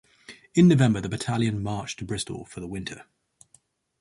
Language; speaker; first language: English; native; English